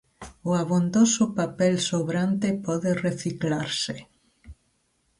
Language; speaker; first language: Galician; native; Galician